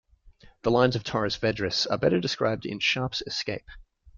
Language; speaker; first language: English; native; English